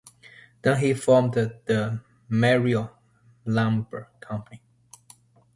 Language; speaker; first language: English; native; English